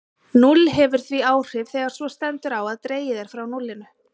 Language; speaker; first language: Icelandic; native; Icelandic